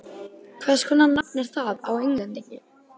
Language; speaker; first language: Icelandic; native; Icelandic